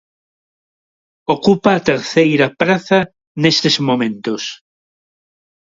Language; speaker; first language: Galician; non-native, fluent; Spanish